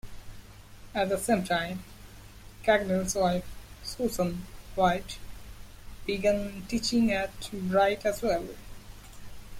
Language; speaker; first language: English; non-native, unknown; Bangla